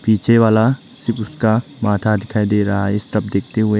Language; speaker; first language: Hindi; non-native, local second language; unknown